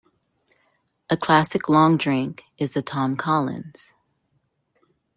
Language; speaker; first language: English; native; English